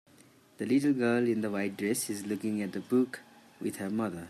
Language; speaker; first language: English; non-native, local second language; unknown